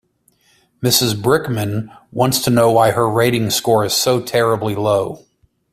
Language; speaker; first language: English; native; English